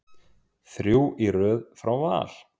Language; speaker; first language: Icelandic; native; Icelandic